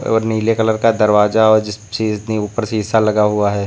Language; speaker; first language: Hindi; native; Hindi